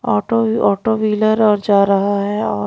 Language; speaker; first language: Hindi; non-native, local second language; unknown